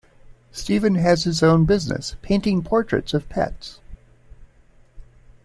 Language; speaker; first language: English; native; English